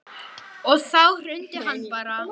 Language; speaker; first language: Icelandic; non-native, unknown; Polish